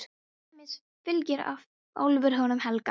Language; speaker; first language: Icelandic; non-native, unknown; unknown